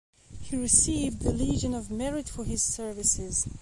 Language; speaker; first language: English; non-native, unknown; Belarusian